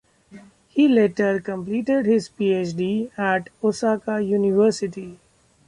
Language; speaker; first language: English; non-native, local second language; Marathi